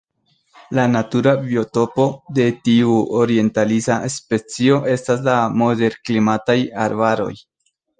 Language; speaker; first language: Esperanto; non-native, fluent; Spanish